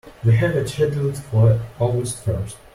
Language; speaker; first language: English; non-native, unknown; Russian